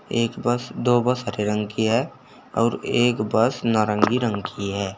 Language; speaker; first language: Hindi; native; Hindi